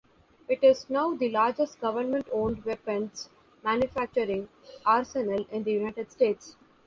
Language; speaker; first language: English; non-native, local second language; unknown